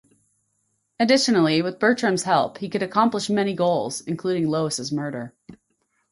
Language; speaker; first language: English; native; English